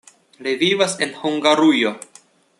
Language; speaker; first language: Esperanto; non-native, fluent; Russian